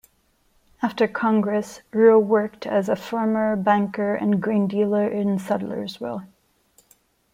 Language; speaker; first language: English; non-native, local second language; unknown